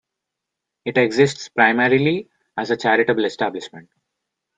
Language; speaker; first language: English; non-native, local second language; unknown